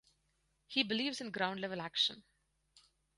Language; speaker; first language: English; non-native, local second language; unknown